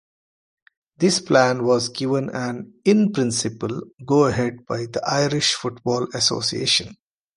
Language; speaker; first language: English; non-native, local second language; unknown